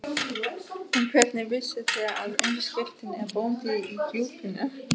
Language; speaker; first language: Icelandic; non-native, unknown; German